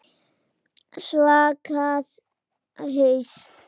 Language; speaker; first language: Icelandic; native; Icelandic